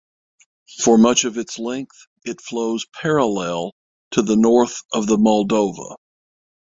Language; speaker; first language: English; native; English